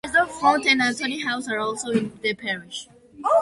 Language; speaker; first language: English; non-native, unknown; Georgian